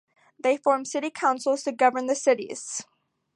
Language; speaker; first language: English; native; English